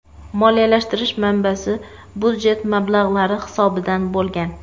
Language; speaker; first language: Uzbek; native; Uzbek